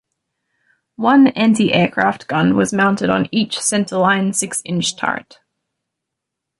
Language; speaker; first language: English; native; English